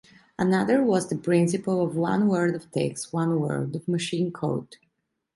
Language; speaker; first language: English; non-native, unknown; Italian